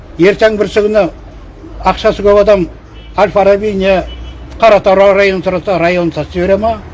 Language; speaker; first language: Kazakh; native; Kazakh